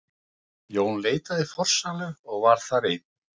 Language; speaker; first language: Icelandic; non-native, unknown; Russian